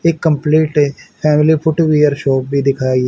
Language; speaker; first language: Hindi; native; Hindi